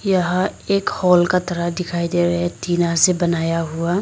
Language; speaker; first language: Hindi; non-native, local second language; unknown